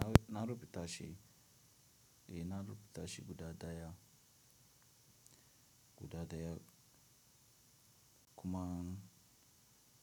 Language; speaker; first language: Hausa; non-native, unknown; Tiv